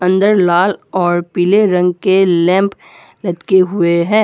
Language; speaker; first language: Hindi; non-native, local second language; Assamese